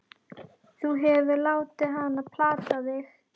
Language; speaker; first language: Icelandic; native; Icelandic